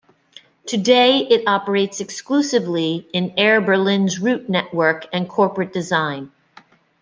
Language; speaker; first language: English; native; English